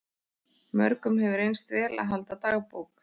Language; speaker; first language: Icelandic; native; Icelandic